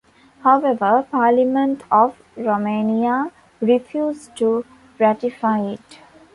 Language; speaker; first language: English; non-native, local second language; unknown